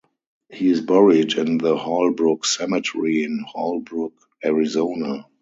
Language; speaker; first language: English; non-native, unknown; German